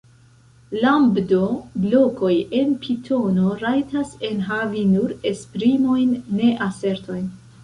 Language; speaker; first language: Esperanto; non-native, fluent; Central Kurdish